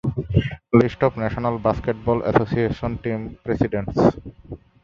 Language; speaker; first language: English; non-native, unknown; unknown